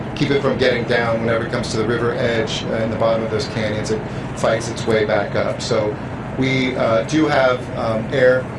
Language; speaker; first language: English; native; English